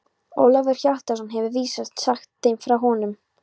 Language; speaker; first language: Icelandic; non-native, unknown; Polish